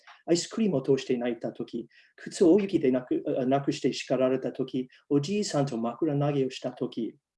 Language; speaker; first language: Japanese; non-native, fluent; English